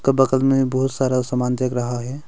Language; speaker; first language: Hindi; non-native, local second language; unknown